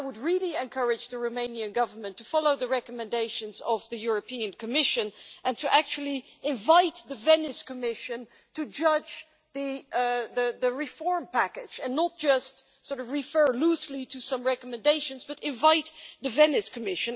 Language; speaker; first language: English; non-native, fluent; Dutch